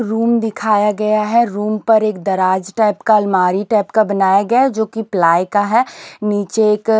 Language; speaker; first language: Hindi; non-native, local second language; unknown